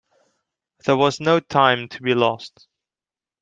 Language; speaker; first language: English; non-native, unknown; Dutch